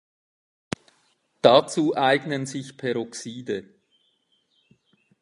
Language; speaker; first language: German; native; German